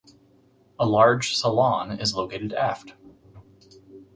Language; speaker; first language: English; native; English